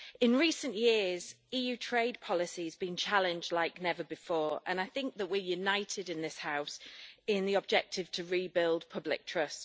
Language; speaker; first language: English; native; English